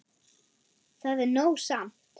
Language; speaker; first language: Icelandic; non-native, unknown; German